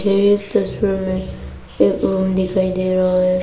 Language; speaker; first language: Hindi; non-native, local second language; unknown